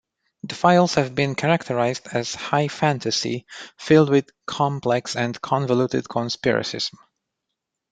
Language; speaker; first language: English; non-native, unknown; Romanian